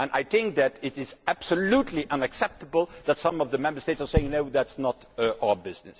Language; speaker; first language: English; non-native, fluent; Dutch